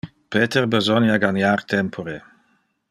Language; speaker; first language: Interlingua; non-native, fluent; Dutch